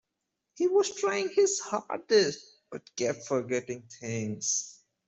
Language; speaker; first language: English; non-native, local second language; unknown